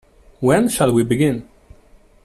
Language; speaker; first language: English; non-native, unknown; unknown